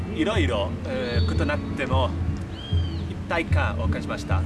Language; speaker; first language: Japanese; non-native, learner; Portuguese